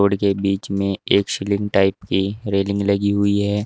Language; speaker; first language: Hindi; native; Hindi